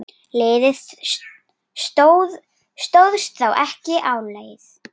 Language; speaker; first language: Icelandic; native; Icelandic